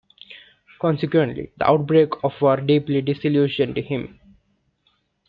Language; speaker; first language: English; non-native, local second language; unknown